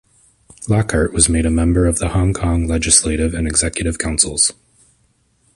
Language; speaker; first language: English; native; English